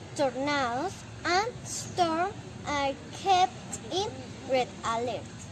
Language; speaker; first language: English; non-native, learner; Spanish